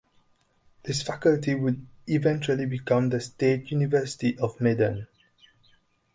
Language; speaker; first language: English; native; English